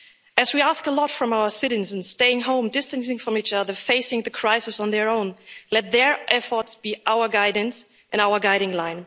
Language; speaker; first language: English; non-native, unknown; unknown